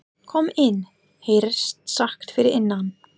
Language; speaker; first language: Icelandic; non-native, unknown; English